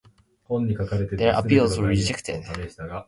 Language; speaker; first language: English; non-native, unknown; Japanese